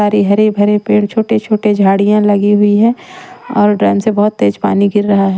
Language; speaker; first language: Hindi; non-native, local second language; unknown